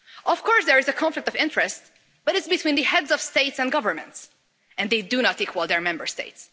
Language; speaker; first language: English; non-native, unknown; Hungarian